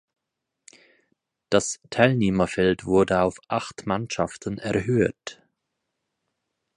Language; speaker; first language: German; native; German